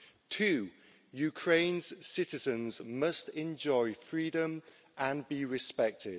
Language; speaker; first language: English; native; English